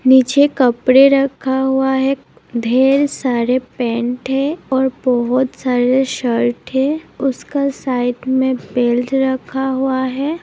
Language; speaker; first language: Hindi; non-native, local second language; Assamese